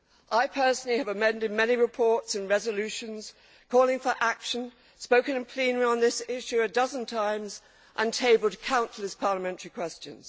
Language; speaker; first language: English; native; English